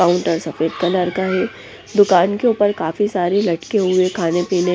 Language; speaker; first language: Hindi; non-native, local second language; Punjabi